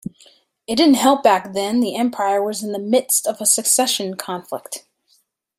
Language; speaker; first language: English; native; English